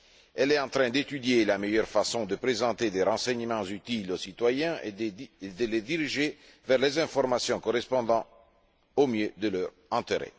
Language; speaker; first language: French; non-native, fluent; Italian